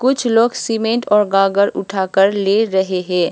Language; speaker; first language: Hindi; non-native, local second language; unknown